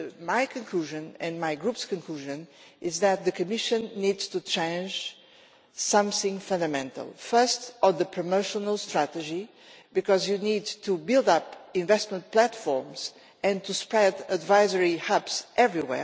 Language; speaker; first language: English; non-native, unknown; Portuguese